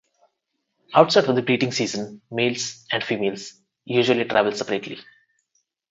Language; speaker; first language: English; non-native, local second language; Telugu